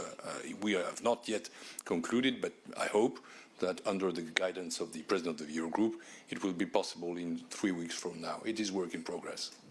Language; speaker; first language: English; non-native, fluent; French